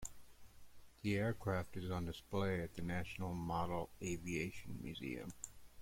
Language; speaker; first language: English; native; English